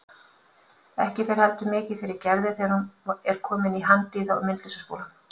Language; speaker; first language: Icelandic; native; Icelandic